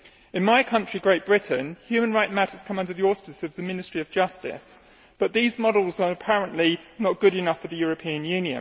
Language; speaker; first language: English; native; English